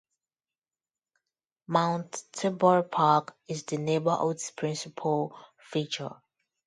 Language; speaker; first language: English; non-native, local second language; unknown